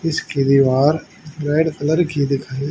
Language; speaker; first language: Hindi; native; Hindi